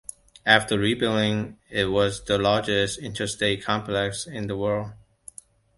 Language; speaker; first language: English; non-native, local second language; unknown